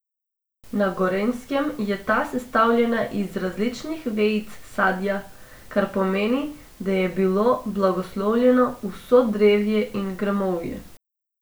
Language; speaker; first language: Slovenian; non-native, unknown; Macedonian